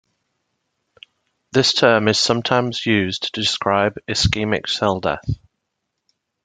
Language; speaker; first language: English; native; English